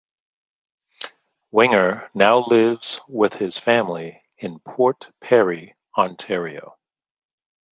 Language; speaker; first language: English; native; English